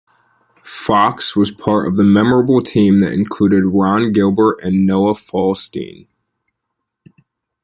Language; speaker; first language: English; native; English